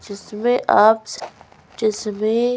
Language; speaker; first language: Hindi; native; Hindi